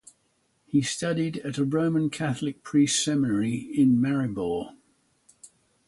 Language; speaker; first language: English; native; English